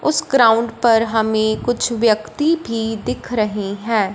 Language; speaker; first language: Hindi; non-native, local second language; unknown